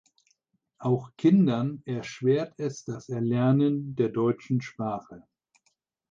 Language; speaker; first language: German; native; German